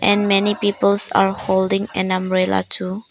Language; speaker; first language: English; non-native, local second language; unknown